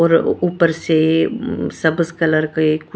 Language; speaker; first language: Hindi; non-native, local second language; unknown